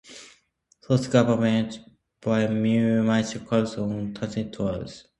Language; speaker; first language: English; non-native, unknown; Japanese